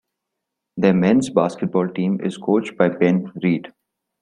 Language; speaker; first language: English; non-native, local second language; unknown